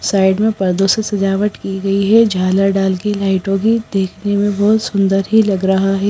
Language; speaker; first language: Hindi; non-native, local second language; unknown